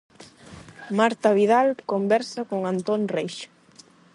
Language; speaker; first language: Galician; non-native, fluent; Spanish